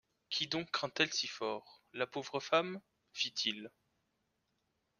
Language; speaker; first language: French; native; French